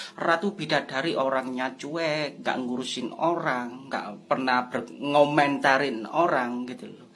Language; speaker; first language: Indonesian; non-native, local second language; Javanese